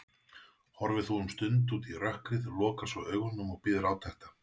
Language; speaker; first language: Icelandic; native; Icelandic